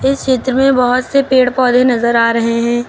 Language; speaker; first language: Hindi; native; Hindi